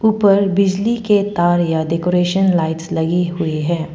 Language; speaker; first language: Hindi; non-native, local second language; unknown